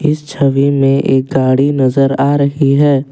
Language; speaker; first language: Hindi; non-native, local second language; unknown